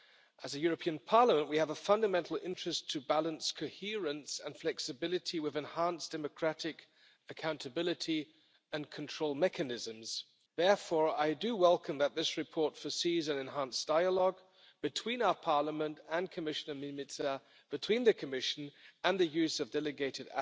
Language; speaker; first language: English; non-native, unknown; German